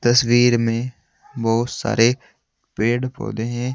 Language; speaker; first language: Hindi; native; Hindi